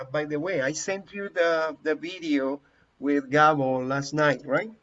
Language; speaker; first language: English; non-native, fluent; Spanish